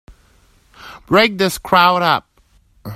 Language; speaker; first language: English; native; English